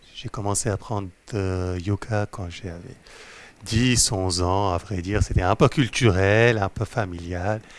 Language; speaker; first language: French; non-native, fluent; Hindi